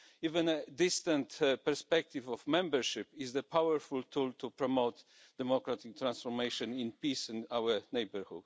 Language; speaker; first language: English; non-native, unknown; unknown